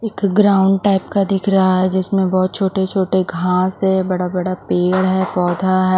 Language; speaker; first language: Hindi; native; Hindi